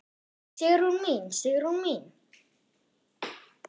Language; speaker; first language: Icelandic; non-native, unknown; German